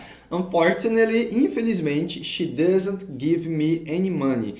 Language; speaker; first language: English; non-native, fluent; Portuguese